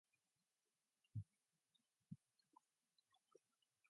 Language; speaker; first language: English; non-native, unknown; Mongolian